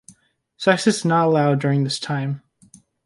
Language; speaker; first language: English; native; English